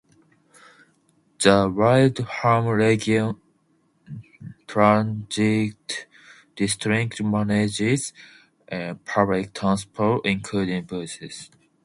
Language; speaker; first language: English; non-native, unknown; Japanese